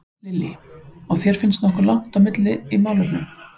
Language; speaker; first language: Icelandic; native; Icelandic